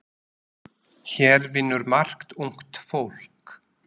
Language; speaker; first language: Icelandic; non-native, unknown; Slovak